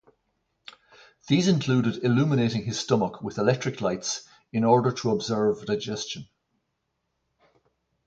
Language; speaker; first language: English; native; English